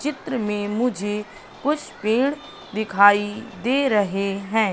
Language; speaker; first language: Hindi; native; Hindi